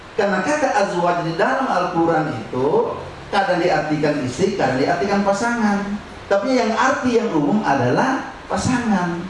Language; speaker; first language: Indonesian; non-native, local second language; Buginese